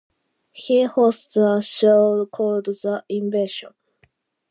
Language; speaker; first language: English; non-native, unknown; Japanese